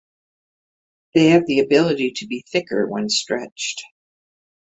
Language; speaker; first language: English; native; English